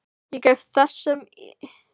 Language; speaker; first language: Icelandic; non-native, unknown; Filipino